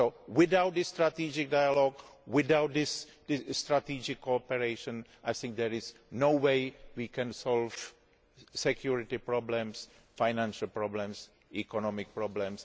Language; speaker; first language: English; non-native, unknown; Greek